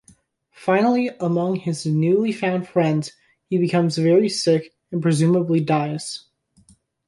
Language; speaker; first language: English; native; English